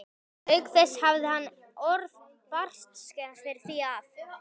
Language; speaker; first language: Icelandic; native; Icelandic